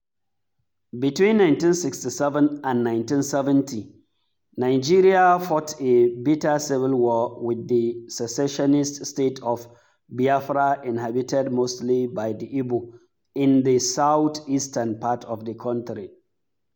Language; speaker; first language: English; non-native, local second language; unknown